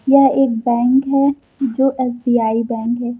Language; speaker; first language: Hindi; native; Hindi